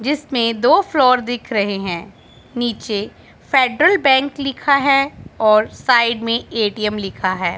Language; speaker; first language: Hindi; non-native, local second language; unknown